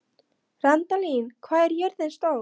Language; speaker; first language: Icelandic; non-native, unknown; Polish